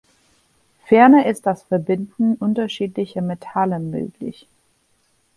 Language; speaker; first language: German; non-native, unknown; English